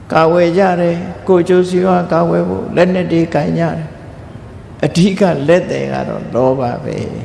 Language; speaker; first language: Burmese; native; Burmese